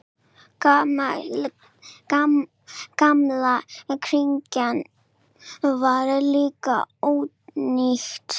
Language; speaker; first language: Icelandic; non-native, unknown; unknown